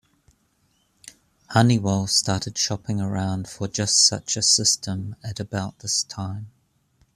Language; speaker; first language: English; native; English